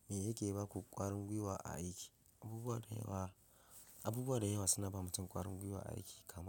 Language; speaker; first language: Hausa; non-native, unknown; Yoruba